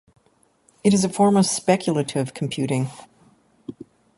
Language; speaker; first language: English; native; English